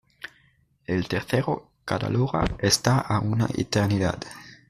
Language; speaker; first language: Spanish; native; Spanish